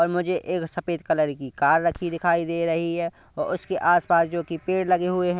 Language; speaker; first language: Hindi; non-native, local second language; Punjabi